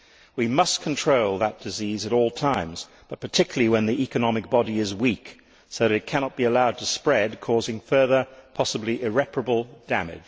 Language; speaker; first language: English; native; English